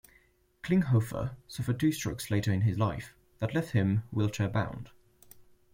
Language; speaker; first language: English; non-native, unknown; French